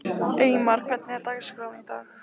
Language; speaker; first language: Icelandic; non-native, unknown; Lithuanian